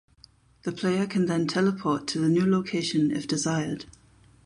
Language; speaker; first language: English; non-native, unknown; German